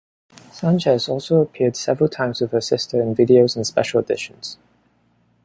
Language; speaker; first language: English; non-native, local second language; Cantonese